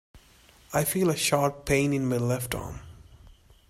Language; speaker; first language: English; non-native, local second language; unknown